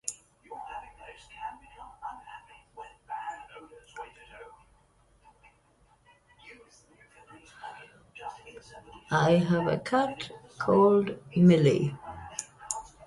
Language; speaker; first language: English; native; English